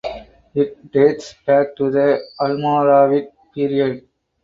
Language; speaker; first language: English; non-native, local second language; Tamil